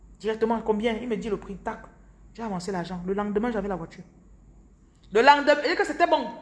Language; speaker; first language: French; non-native, local second language; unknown